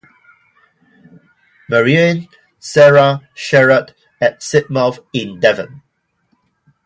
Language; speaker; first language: English; non-native, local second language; Cantonese